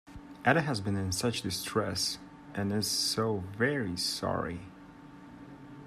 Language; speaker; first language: English; native; English